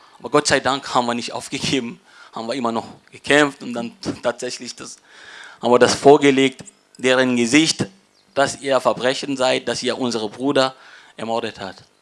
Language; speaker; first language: German; non-native, fluent; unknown